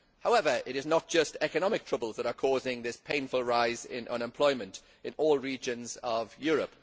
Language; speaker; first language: English; native; English